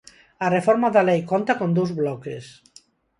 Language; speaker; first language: Galician; non-native, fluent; Spanish